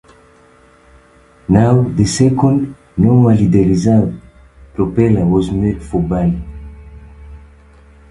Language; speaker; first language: English; native; English